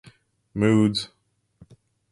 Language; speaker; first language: English; non-native, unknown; French